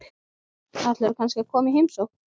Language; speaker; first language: Icelandic; native; Icelandic